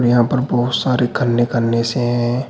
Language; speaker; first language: Hindi; native; Hindi